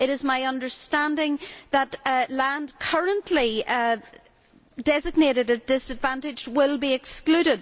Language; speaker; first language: English; native; English